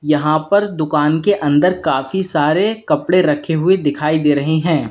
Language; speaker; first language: Hindi; native; Hindi